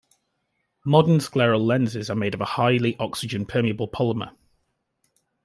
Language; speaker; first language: English; native; English